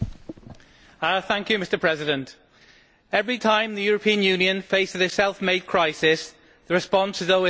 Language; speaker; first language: English; native; English